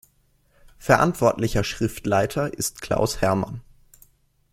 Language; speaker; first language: German; native; German